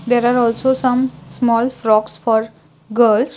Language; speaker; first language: English; non-native, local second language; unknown